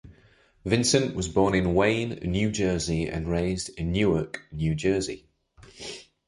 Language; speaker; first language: English; native; English